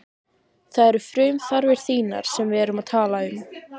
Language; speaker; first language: Icelandic; native; Icelandic